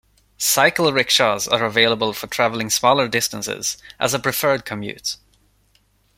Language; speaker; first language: English; non-native, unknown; Swedish